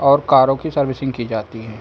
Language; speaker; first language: Hindi; native; Hindi